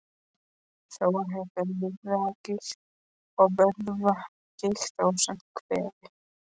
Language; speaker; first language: Icelandic; non-native, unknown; Polish